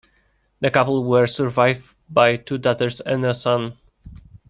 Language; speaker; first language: English; non-native, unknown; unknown